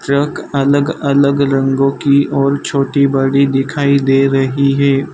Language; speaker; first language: Hindi; non-native, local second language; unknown